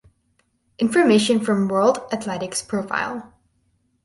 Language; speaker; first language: English; native; English